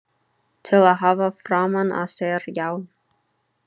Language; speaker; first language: Icelandic; non-native, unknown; English